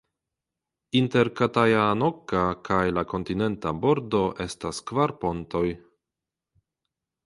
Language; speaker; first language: Esperanto; non-native, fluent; Polish